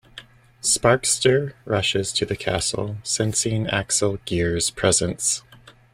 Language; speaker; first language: English; native; English